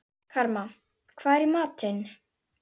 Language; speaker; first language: Icelandic; native; Icelandic